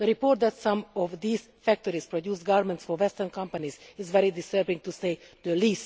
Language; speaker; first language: English; non-native, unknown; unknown